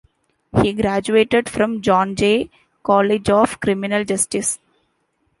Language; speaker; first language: English; non-native, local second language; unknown